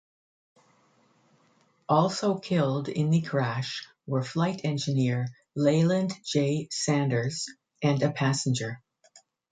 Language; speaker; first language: English; native; English